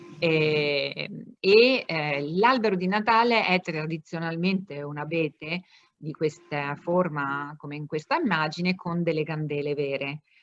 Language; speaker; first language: Italian; non-native, fluent; German